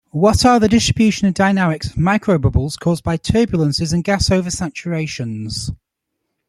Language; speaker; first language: English; native; English